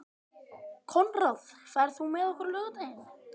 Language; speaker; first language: Icelandic; native; Icelandic